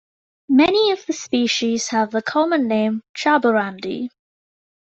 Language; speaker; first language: English; native; English